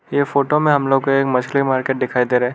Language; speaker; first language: Hindi; non-native, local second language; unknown